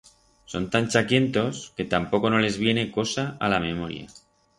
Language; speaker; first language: Aragonese; non-native, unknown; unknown